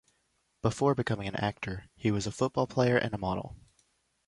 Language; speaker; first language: English; native; English